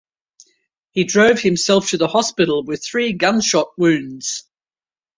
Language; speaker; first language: English; native; English